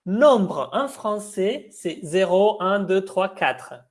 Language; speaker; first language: French; non-native, fluent; Spanish